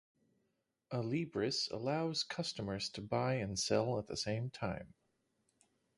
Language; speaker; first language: English; non-native, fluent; Dutch